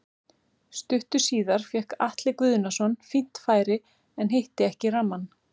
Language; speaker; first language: Icelandic; native; Icelandic